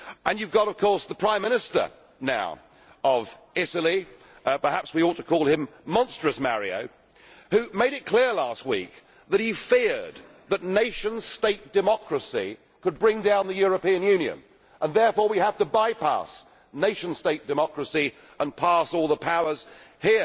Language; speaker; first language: English; native; English